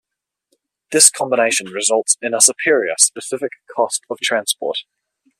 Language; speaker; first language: English; native; English